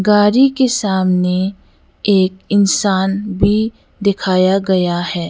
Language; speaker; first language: Hindi; non-native, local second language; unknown